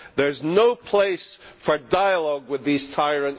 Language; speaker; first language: English; native; English